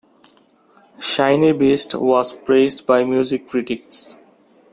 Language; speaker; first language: English; non-native, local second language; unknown